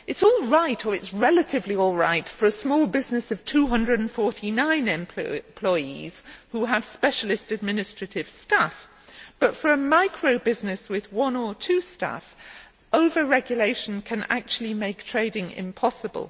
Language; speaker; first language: English; native; English